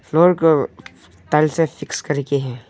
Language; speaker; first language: Hindi; non-native, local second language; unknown